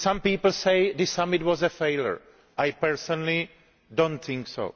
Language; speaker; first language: English; non-native, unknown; Greek